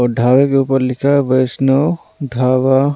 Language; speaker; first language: Hindi; non-native, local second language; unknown